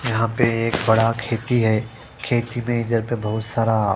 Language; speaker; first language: Hindi; non-native, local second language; Punjabi